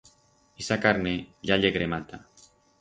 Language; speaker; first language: Aragonese; non-native, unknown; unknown